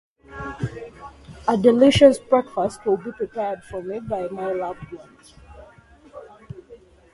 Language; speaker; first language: English; native; English